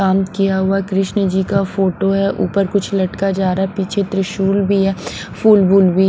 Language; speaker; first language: Hindi; non-native, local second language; Punjabi